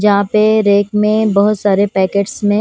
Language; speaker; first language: Hindi; non-native, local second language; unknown